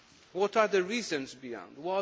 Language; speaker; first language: English; non-native, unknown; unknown